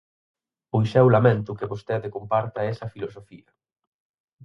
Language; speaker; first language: Galician; native; Galician